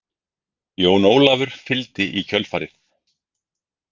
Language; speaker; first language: Icelandic; native; Icelandic